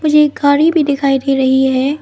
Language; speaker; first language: Hindi; non-native, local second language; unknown